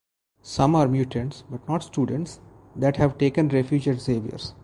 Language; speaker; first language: English; non-native, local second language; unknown